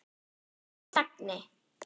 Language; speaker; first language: Icelandic; non-native, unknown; German